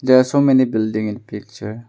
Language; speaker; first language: English; non-native, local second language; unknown